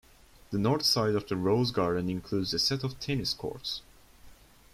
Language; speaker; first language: English; non-native, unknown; Turkish